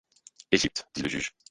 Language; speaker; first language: French; non-native, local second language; Haitian Creole